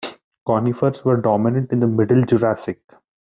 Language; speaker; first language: English; non-native, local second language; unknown